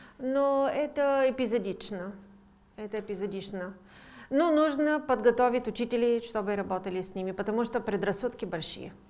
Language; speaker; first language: Russian; non-native, fluent; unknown